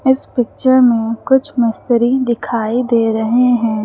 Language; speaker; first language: Hindi; native; Hindi